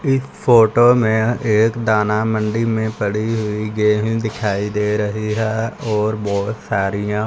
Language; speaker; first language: Hindi; non-native, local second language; Punjabi